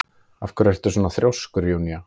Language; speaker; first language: Icelandic; native; Icelandic